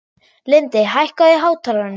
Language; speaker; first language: Icelandic; non-native, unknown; German